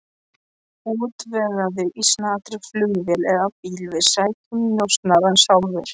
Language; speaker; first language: Icelandic; non-native, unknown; Polish